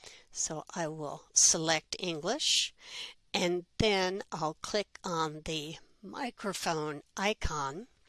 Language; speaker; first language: English; native; English